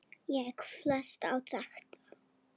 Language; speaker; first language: Icelandic; non-native, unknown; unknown